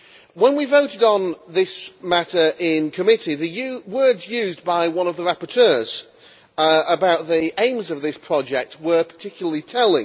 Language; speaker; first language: English; native; English